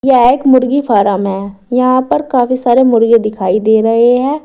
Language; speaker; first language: Hindi; native; Hindi